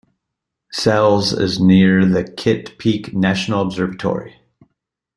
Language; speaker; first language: English; native; English